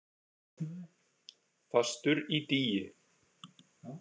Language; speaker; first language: Icelandic; native; Icelandic